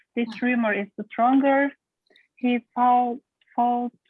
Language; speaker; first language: English; non-native, learner; Turkish